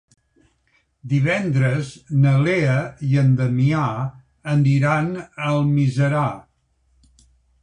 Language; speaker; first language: Catalan; native; Catalan